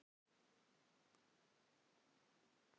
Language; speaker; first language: Icelandic; non-native, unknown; Filipino